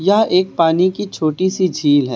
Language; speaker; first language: Hindi; native; Hindi